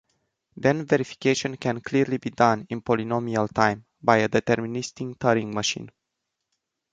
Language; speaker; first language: English; non-native, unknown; Romanian